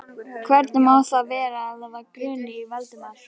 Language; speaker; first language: Icelandic; native; Icelandic